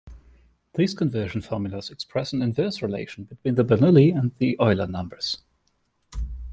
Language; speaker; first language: English; non-native, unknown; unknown